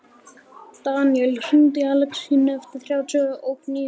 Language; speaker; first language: Icelandic; native; Icelandic